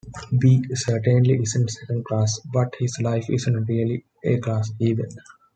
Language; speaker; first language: English; non-native, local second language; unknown